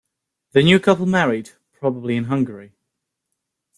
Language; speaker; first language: English; native; English